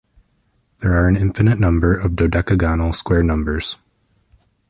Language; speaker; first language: English; native; English